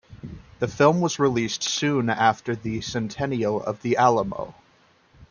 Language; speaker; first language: English; native; English